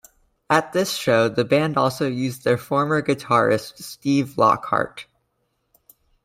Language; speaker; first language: English; native; English